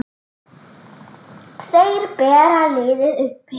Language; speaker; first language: Icelandic; native; Icelandic